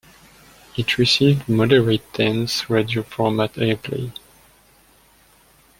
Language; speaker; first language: English; non-native, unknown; French